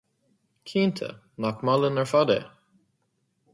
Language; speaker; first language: Irish; non-native, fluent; English